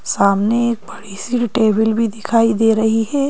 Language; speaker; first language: Hindi; native; Hindi